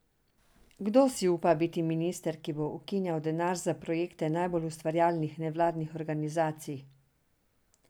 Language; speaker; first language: Slovenian; non-native, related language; Serbian